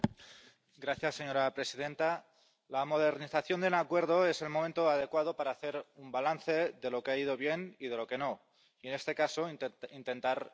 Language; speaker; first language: Spanish; non-native, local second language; Catalan